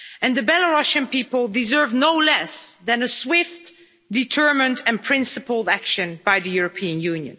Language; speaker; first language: English; non-native, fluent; Dutch